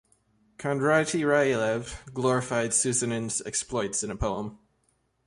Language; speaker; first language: English; native; English